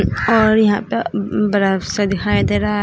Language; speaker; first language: Hindi; native; Hindi